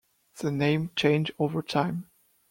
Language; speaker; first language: English; non-native, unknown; French